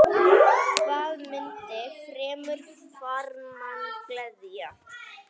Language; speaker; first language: Icelandic; native; Icelandic